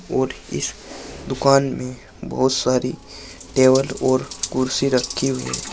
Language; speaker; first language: Hindi; native; Hindi